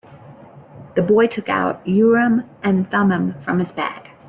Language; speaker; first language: English; native; English